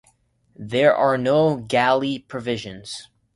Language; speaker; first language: English; native; English